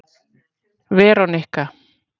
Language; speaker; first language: Icelandic; native; Icelandic